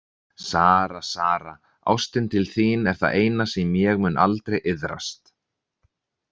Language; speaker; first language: Icelandic; native; Icelandic